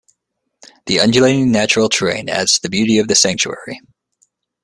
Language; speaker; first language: English; native; English